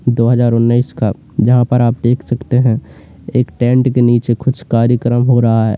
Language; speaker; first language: Hindi; native; Hindi